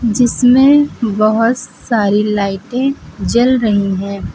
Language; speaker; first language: Hindi; native; Hindi